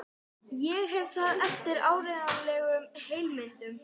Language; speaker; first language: Icelandic; non-native, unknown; English